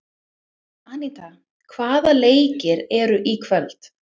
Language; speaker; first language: Icelandic; non-native, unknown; English